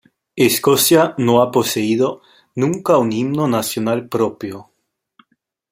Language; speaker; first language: Spanish; non-native, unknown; German